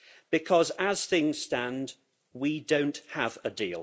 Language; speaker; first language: English; native; English